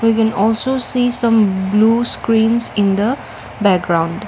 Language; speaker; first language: English; non-native, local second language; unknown